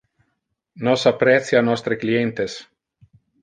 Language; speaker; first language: Interlingua; non-native, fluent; Italian